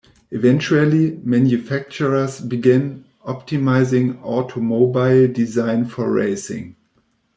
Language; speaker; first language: English; non-native, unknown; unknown